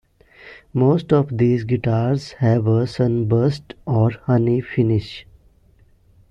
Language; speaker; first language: English; non-native, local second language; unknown